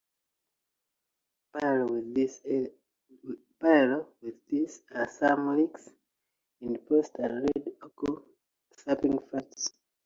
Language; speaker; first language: English; native; English